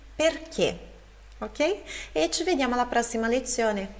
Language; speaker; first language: Italian; non-native, fluent; Portuguese